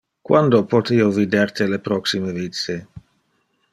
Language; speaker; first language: Interlingua; non-native, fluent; Dutch